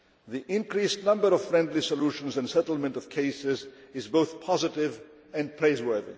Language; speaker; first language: English; non-native, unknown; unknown